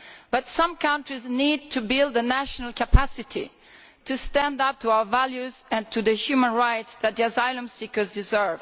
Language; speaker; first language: English; non-native, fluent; Italian